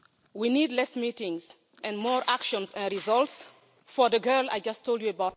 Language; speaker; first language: English; non-native, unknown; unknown